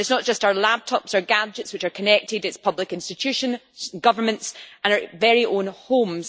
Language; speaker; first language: English; native; English